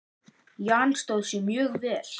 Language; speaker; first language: Icelandic; native; Icelandic